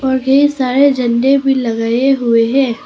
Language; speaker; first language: Hindi; early bilingual, other home language; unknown